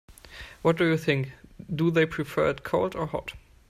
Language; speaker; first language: English; non-native, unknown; German